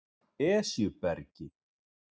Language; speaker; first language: Icelandic; native; Icelandic